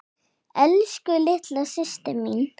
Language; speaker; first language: Icelandic; non-native, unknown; English